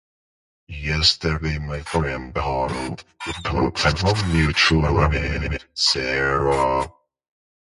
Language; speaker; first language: English; non-native, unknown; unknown